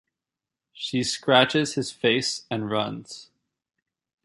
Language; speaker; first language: English; native; English